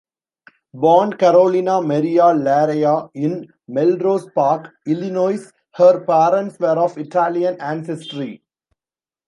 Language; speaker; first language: English; non-native, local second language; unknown